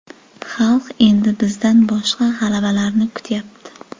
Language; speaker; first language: Uzbek; native; Uzbek